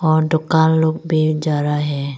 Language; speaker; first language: Hindi; early bilingual, other home language; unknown